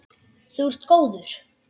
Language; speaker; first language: Icelandic; native; Icelandic